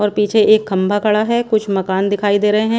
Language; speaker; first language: Hindi; non-native, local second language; Punjabi